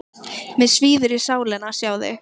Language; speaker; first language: Icelandic; native; Icelandic